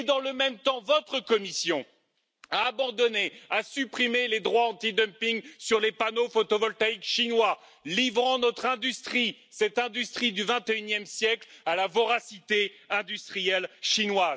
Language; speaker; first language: French; native; French